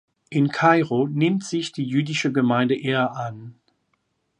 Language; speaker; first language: German; non-native, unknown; French